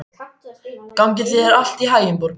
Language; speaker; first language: Icelandic; native; Icelandic